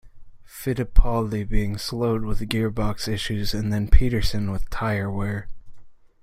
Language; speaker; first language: English; native; English